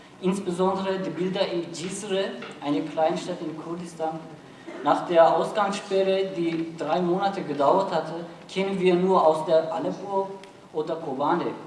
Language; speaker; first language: German; non-native, fluent; Turkish